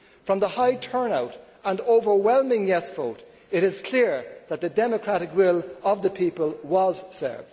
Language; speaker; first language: English; native; English